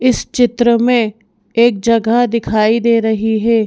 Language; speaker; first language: Hindi; native; Hindi